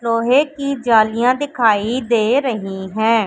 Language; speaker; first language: Hindi; native; Hindi